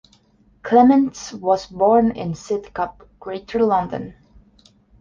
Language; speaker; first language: English; non-native, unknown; Estonian